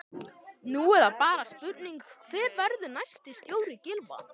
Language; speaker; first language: Icelandic; native; Icelandic